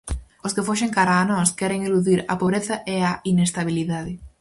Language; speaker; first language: Galician; native; Galician